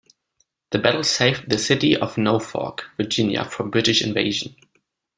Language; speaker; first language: English; non-native, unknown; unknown